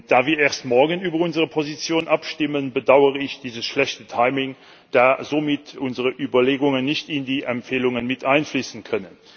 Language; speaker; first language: German; non-native, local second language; Luxembourgish